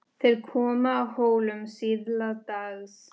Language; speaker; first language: Icelandic; non-native, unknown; Spanish